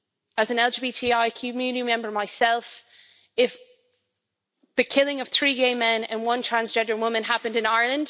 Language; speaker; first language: English; native; English